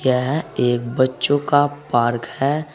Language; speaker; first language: Hindi; native; Hindi